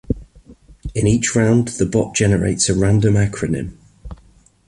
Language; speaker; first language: English; native; English